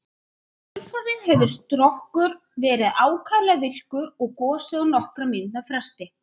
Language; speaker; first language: Icelandic; native; Icelandic